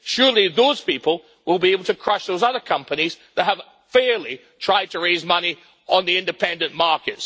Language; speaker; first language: English; native; English